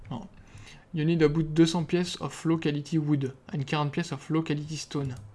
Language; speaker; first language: English; non-native, learner; French